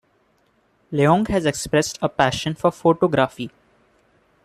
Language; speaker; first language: English; non-native, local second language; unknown